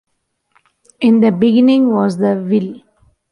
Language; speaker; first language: English; non-native, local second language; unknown